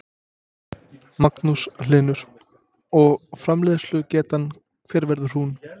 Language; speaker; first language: Icelandic; non-native, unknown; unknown